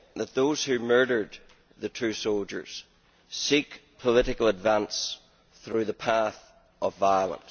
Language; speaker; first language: English; native; English